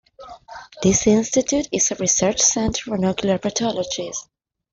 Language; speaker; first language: English; non-native, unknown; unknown